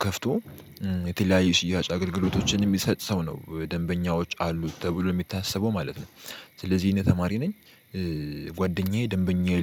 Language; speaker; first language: Amharic; native; Amharic